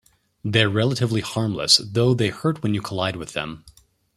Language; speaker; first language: English; native; English